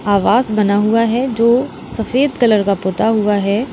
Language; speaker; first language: Hindi; native; Hindi